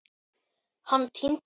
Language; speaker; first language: Icelandic; native; Icelandic